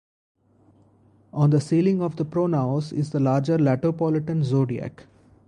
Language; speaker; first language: English; non-native, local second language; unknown